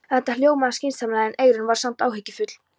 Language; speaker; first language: Icelandic; non-native, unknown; Polish